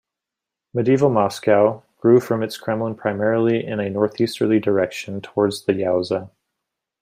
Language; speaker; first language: English; native; English